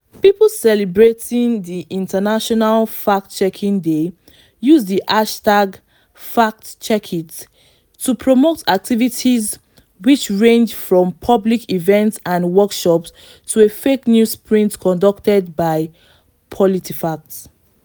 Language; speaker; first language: English; non-native, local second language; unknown